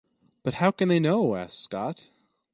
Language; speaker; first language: English; native; English